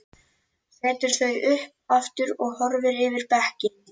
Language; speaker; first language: Icelandic; native; Icelandic